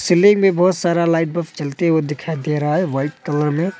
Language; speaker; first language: Hindi; non-native, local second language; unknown